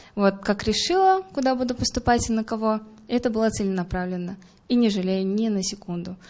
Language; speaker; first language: Russian; non-native, local second language; Kyrgyz